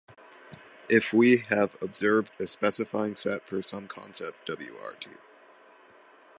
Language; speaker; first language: English; native; English